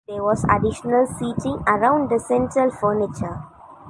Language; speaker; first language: English; non-native, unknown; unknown